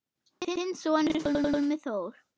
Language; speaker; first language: Icelandic; non-native, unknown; German